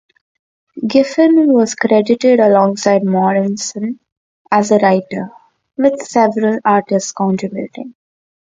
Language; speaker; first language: English; non-native, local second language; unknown